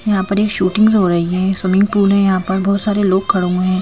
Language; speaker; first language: Hindi; native; Hindi